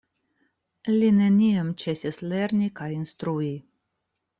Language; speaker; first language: Esperanto; non-native, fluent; Russian